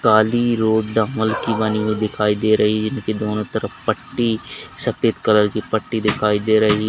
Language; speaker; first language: Hindi; native; Hindi